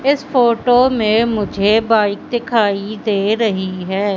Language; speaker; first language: Hindi; native; Hindi